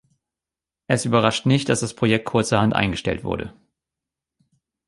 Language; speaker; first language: German; native; German